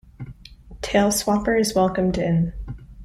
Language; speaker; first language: English; native; English